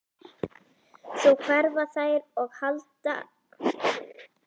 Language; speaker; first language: Icelandic; native; Icelandic